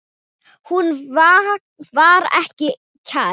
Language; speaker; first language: Icelandic; non-native, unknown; Thai